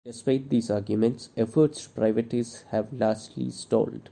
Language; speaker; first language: English; non-native, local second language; Malayalam